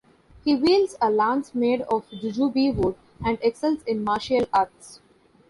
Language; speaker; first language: English; non-native, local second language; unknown